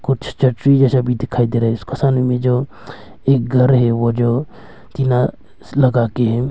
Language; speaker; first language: Hindi; early bilingual, other home language; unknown